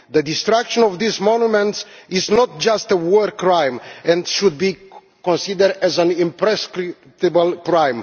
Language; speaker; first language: English; non-native, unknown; Romanian